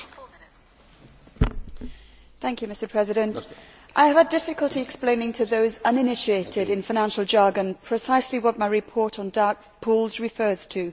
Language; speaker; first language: English; native; English